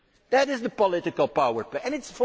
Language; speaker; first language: English; non-native, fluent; Dutch